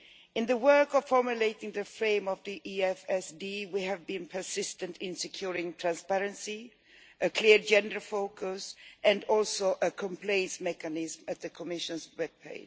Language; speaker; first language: English; non-native, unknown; Swedish